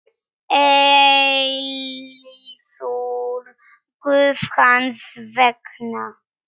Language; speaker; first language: Icelandic; non-native, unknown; Polish